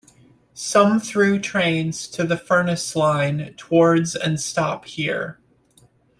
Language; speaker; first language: English; native; English